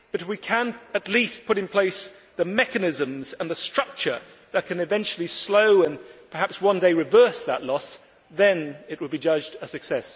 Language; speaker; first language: English; native; English